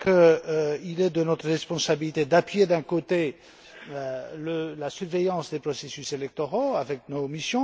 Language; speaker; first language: French; non-native, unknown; Romanian